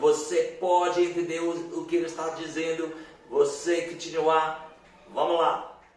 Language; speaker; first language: Portuguese; non-native, fluent; English